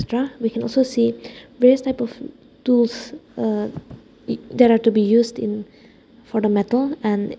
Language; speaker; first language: English; non-native, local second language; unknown